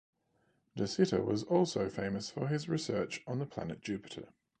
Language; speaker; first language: English; native; English